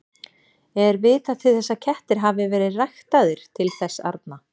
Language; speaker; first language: Icelandic; native; Icelandic